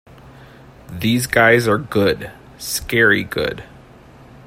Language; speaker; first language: English; native; English